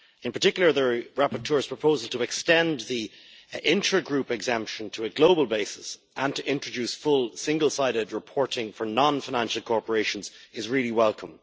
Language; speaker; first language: English; native; English